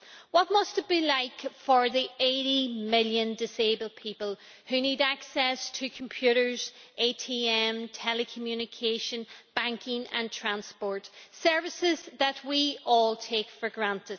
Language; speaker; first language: English; native; English